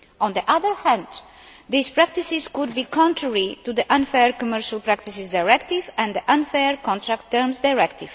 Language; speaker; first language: English; non-native, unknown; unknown